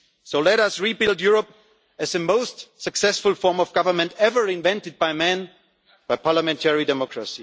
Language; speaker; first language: English; non-native, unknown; German